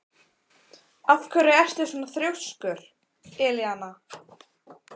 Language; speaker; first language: Icelandic; native; Icelandic